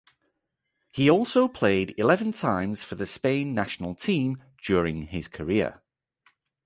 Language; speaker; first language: English; native; English